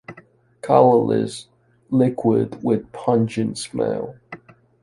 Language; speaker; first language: English; non-native, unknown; Chinese